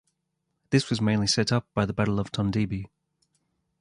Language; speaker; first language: English; native; English